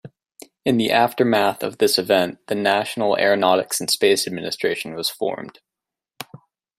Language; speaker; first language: English; native; English